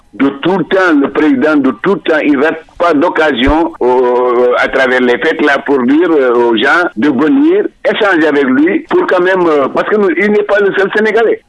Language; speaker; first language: French; non-native, local second language; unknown